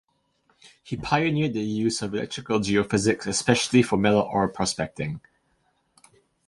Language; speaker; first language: English; non-native, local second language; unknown